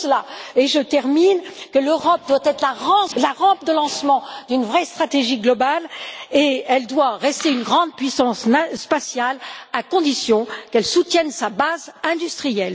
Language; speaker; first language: French; native; French